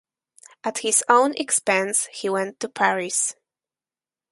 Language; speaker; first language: English; non-native, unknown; Polish